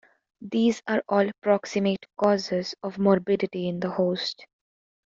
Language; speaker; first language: English; native; English